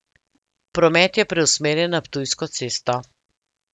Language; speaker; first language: Slovenian; native; Slovenian